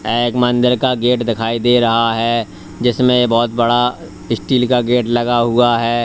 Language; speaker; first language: Hindi; native; Hindi